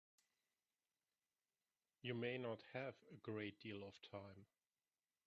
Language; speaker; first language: English; native; English